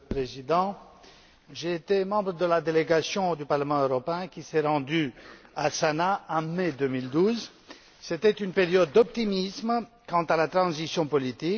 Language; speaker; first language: French; non-native, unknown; Romanian